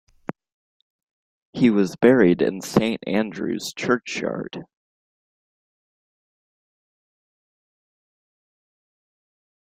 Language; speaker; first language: English; native; English